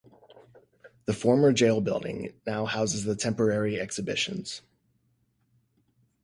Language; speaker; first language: English; native; English